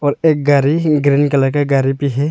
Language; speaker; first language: Hindi; early bilingual, other home language; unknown